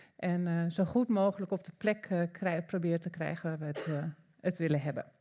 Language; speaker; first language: Dutch; native; Dutch